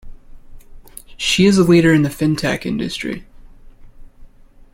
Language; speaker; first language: English; native; English